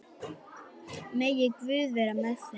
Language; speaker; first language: Icelandic; native; Icelandic